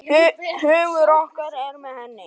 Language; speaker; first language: Icelandic; native; Icelandic